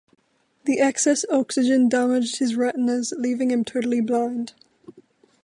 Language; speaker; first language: English; native; English